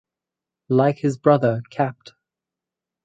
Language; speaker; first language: English; native; English